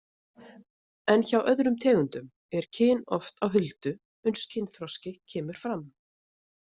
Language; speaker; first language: Icelandic; native; Icelandic